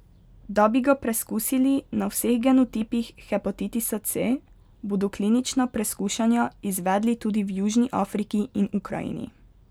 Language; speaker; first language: Slovenian; native; Slovenian